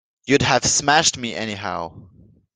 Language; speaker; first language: English; non-native, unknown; French